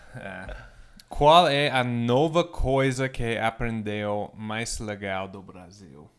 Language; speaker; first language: Portuguese; non-native, fluent; English